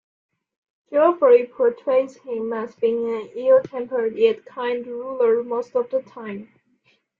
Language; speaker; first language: English; non-native, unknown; Chinese